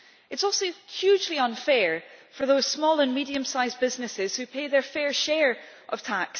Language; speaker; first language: English; native; English